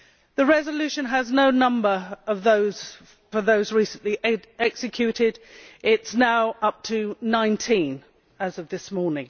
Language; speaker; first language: English; native; English